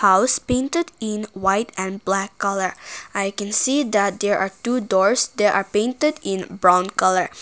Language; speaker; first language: English; non-native, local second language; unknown